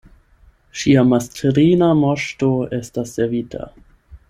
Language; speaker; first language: Esperanto; non-native, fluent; German